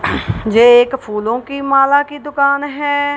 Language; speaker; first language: Hindi; non-native, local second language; Punjabi